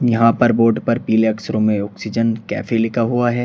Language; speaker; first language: Hindi; native; Hindi